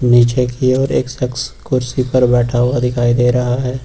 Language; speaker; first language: Hindi; native; Hindi